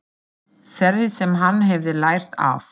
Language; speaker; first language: Icelandic; non-native, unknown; German